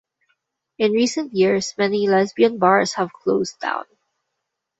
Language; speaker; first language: English; non-native, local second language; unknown